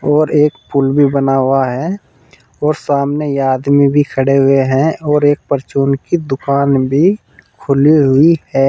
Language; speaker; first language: Hindi; native; Hindi